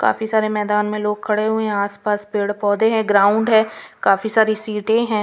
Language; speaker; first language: Hindi; non-native, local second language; Punjabi